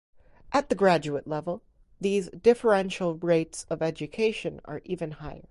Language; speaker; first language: English; native; English